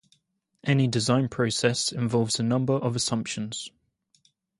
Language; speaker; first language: English; native; English